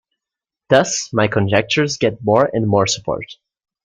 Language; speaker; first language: English; native; English